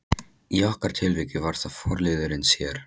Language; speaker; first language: Icelandic; non-native, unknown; Polish